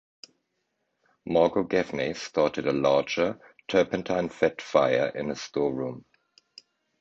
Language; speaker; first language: English; non-native, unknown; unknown